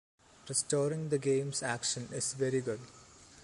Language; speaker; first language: English; non-native, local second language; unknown